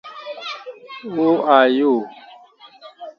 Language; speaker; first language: English; native; English